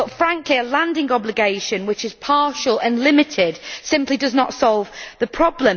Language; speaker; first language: English; native; English